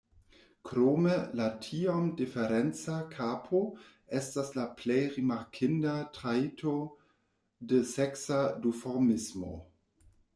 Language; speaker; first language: Esperanto; non-native, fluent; German